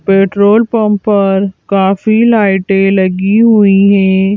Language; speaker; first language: Hindi; native; Hindi